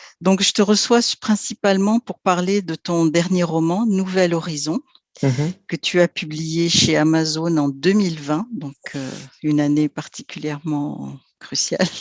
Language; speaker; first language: French; non-native, local second language; Arabic